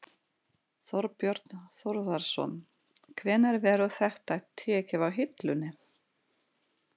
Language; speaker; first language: Icelandic; non-native, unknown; Russian